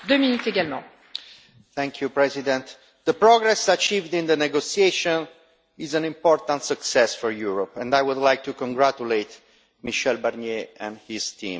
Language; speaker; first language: English; non-native, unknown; Italian